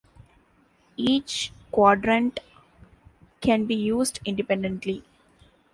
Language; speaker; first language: English; non-native, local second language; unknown